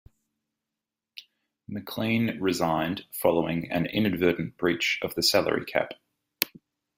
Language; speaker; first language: English; native; English